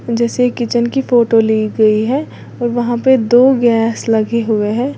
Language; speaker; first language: Hindi; native; Hindi